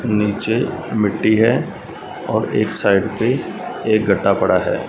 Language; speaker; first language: Hindi; non-native, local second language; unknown